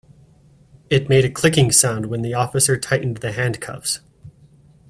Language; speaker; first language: English; native; English